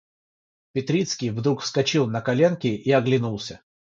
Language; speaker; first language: Russian; non-native, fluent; Georgian